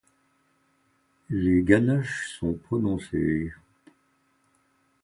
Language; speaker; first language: French; native; French